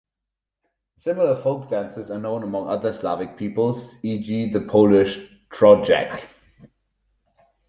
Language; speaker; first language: English; non-native, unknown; German